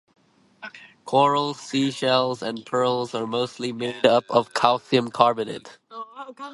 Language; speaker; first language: English; native; English